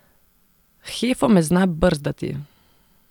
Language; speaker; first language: Slovenian; non-native, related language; Serbian